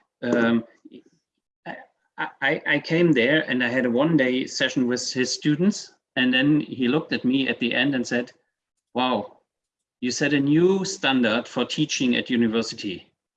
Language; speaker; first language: English; non-native, fluent; German